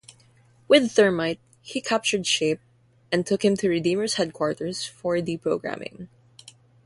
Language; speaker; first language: English; non-native, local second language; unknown